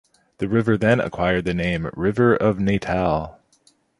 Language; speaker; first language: English; native; English